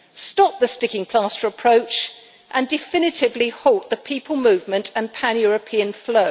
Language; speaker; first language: English; native; English